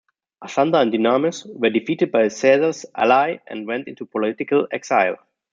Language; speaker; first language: English; non-native, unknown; German